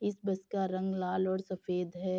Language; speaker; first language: Hindi; native; Hindi